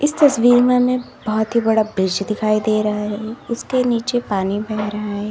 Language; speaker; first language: Hindi; native; Hindi